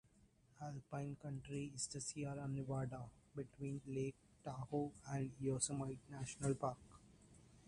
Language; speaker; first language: English; non-native, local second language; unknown